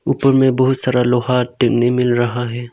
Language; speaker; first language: Hindi; non-native, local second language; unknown